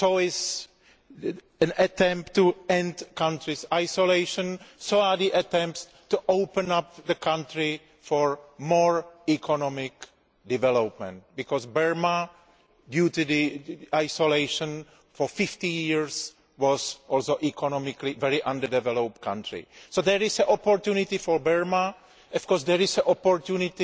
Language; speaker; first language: English; non-native, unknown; Greek